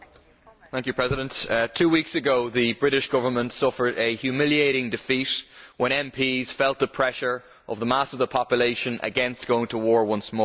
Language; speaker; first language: English; native; English